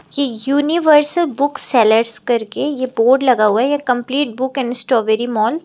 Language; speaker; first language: Hindi; native; Hindi